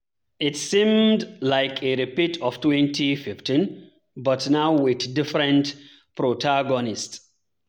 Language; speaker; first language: English; non-native, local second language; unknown